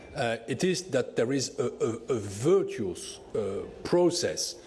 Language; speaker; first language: English; non-native, fluent; French